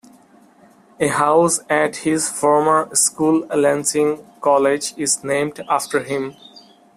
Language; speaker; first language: English; non-native, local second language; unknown